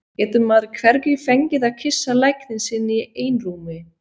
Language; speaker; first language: Icelandic; non-native, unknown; Swiss German